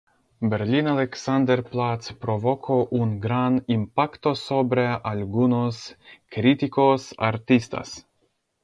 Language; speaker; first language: Spanish; non-native, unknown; Ukrainian